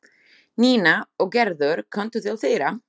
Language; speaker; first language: Icelandic; non-native, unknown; Slovak